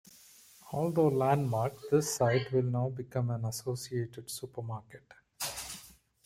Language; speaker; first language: English; non-native, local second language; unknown